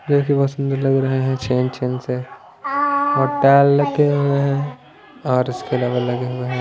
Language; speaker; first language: Hindi; non-native, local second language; Punjabi